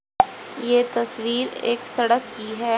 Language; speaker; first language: Hindi; native; Hindi